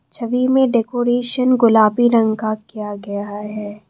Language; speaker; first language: Hindi; non-native, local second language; Assamese